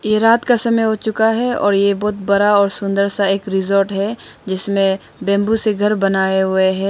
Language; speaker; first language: Hindi; non-native, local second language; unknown